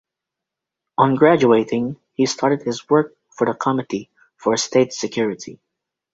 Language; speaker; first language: English; native; English